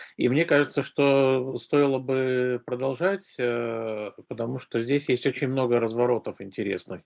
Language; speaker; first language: Russian; native; Russian